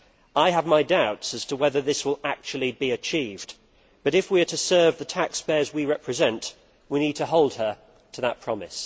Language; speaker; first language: English; native; English